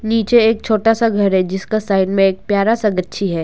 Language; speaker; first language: Hindi; non-native, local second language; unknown